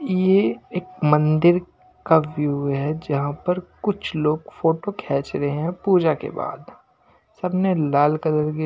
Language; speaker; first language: Hindi; non-native, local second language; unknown